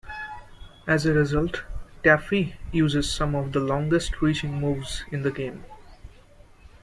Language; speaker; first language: English; non-native, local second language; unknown